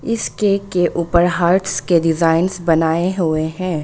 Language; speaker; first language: Hindi; non-native, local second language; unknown